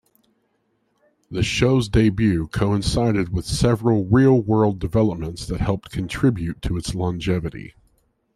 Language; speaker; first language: English; native; English